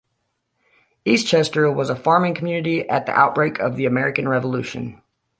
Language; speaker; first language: English; native; English